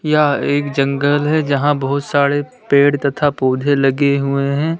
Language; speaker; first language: Hindi; native; Hindi